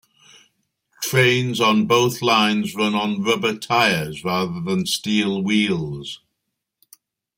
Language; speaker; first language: English; native; English